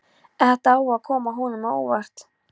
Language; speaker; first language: Icelandic; non-native, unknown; Polish